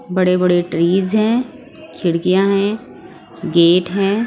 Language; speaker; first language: Hindi; non-native, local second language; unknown